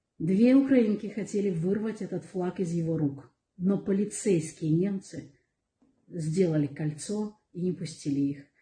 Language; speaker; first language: Russian; native; Russian